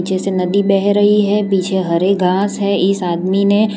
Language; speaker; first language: Hindi; non-native, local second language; Gujarati